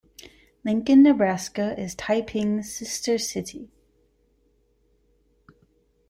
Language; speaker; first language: English; native; English